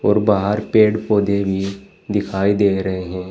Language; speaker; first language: Hindi; native; Hindi